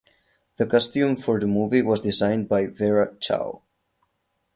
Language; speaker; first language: English; non-native, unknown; Catalan